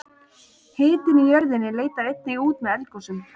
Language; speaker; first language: Icelandic; native; Icelandic